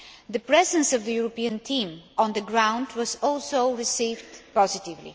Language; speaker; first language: English; non-native, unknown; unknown